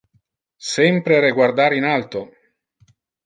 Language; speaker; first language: Interlingua; non-native, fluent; Italian